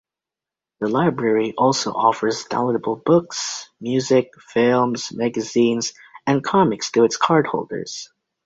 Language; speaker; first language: English; native; English